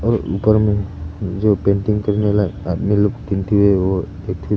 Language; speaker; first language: Hindi; early bilingual, other home language; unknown